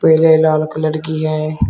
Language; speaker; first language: Hindi; native; Hindi